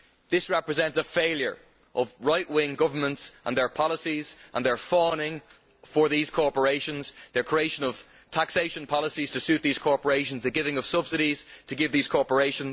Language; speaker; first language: English; native; English